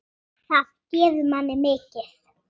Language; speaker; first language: Icelandic; native; Icelandic